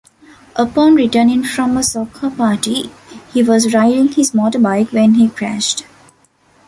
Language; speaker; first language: English; non-native, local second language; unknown